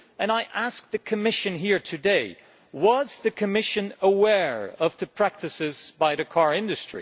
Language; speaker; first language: English; non-native, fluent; Dutch